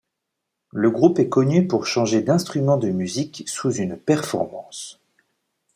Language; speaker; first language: French; native; French